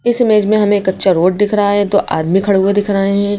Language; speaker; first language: Hindi; native; Hindi